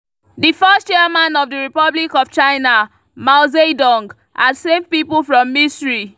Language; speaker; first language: English; non-native, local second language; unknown